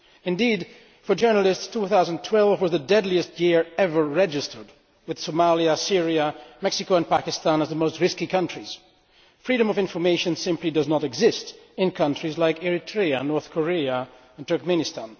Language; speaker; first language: English; non-native, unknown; Dutch